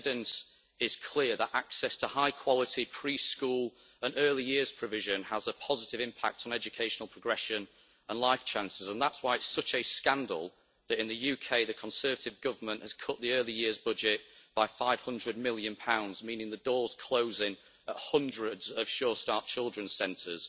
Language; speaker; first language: English; native; English